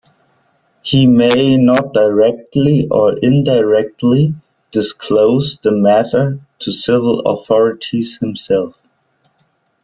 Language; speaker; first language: English; non-native, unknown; German